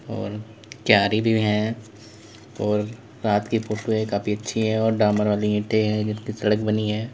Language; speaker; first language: Hindi; native; Hindi